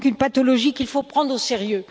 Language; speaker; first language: French; native; French